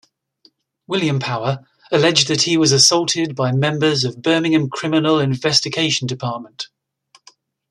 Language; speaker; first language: English; native; English